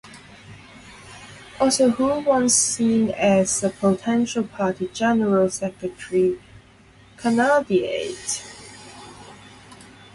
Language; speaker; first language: English; non-native, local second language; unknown